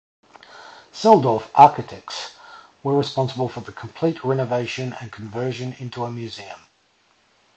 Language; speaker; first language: English; native; English